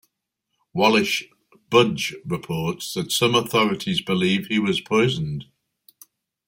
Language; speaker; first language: English; native; English